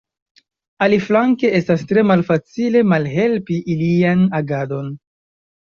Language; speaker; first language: Esperanto; non-native, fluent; Chinese